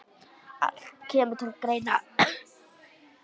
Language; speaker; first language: Icelandic; native; Icelandic